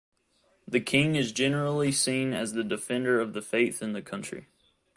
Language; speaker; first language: English; native; English